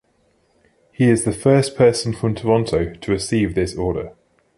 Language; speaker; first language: English; native; English